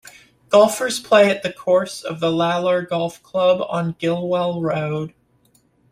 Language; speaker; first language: English; native; English